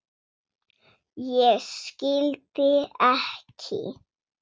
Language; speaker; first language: Icelandic; non-native, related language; Swedish